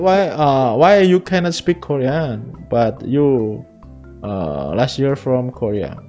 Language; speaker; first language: English; non-native, learner; Indonesian